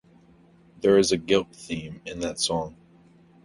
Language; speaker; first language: English; native; English